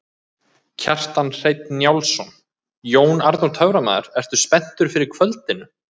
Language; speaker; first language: Icelandic; native; Icelandic